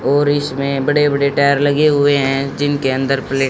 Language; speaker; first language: Hindi; native; Hindi